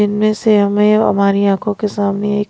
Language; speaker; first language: Hindi; non-native, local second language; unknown